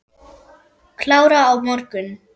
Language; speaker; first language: Icelandic; non-native, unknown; German